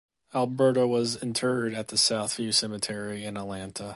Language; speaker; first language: English; native; English